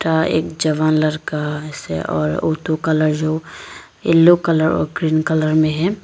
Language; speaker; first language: Hindi; non-native, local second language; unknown